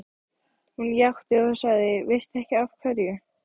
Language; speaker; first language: Icelandic; native; Icelandic